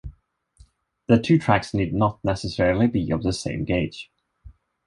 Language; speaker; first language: English; non-native, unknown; Swedish